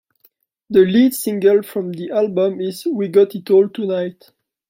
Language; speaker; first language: English; non-native, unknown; French